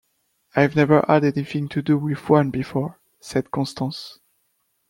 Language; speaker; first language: English; non-native, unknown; French